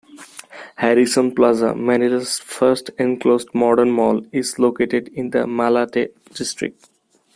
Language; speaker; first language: English; non-native, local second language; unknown